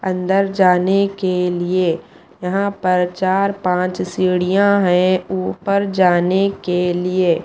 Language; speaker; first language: Hindi; non-native, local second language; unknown